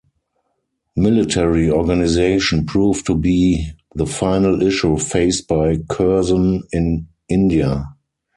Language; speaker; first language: English; non-native, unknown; German